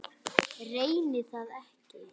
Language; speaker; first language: Icelandic; native; Icelandic